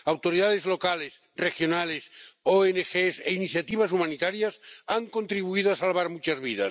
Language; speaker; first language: Spanish; non-native, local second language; Catalan